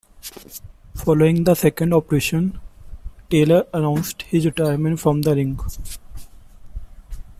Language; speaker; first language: English; non-native, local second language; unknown